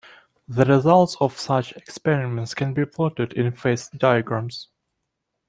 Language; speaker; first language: English; non-native, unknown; Russian